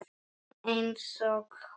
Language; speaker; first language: Icelandic; non-native, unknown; Polish